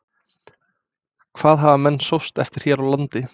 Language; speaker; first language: Icelandic; non-native, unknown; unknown